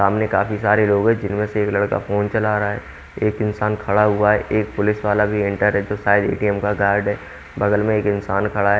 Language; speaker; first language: Hindi; native; Hindi